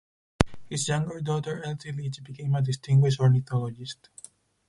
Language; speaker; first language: English; non-native, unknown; Spanish